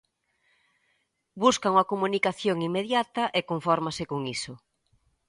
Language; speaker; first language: Galician; native; Galician